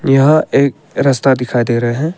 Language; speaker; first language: Hindi; early bilingual, other home language; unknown